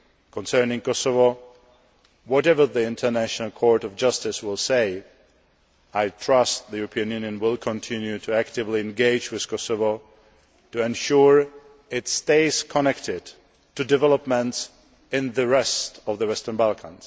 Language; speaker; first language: English; non-native, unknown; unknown